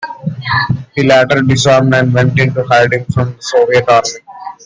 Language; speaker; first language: English; non-native, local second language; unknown